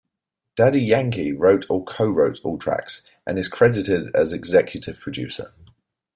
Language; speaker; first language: English; native; English